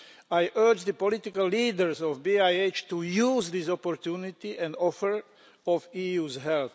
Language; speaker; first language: English; non-native, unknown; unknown